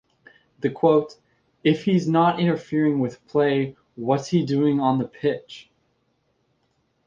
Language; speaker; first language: English; native; English